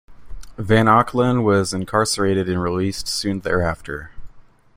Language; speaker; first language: English; native; English